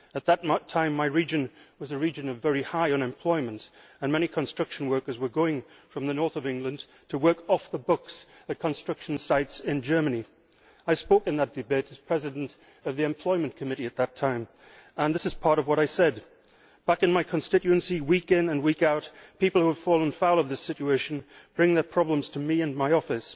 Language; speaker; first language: English; native; English